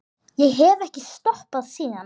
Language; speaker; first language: Icelandic; native; Icelandic